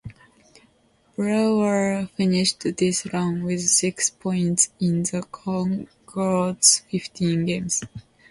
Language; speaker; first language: English; non-native, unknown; Japanese